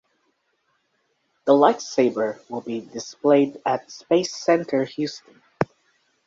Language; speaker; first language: English; native; English